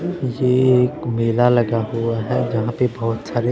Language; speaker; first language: Hindi; non-native, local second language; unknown